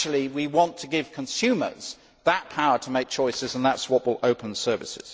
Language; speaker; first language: English; native; English